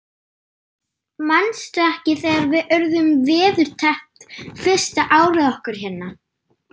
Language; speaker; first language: Icelandic; non-native, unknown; German